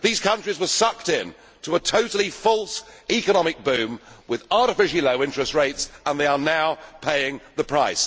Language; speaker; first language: English; native; English